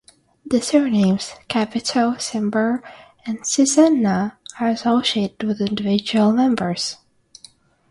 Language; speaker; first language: English; non-native, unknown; Russian